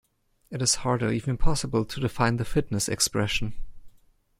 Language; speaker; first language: English; non-native, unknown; German